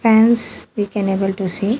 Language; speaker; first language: English; non-native, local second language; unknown